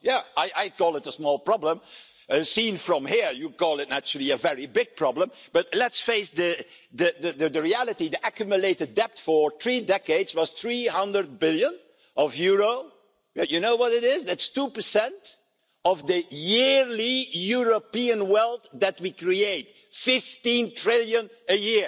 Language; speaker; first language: English; non-native, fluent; Dutch